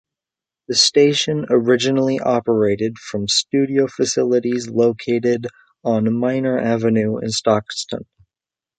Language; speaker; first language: English; native; English